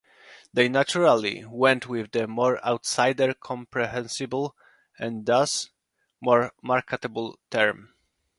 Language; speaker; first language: English; non-native, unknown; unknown